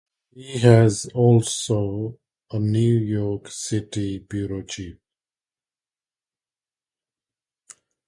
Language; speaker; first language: English; non-native, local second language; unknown